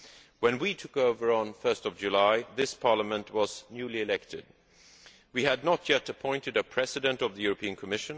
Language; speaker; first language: English; non-native, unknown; Swedish